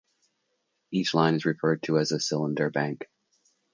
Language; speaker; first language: English; native; English